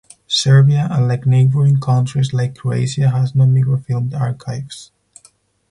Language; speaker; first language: English; non-native, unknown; Spanish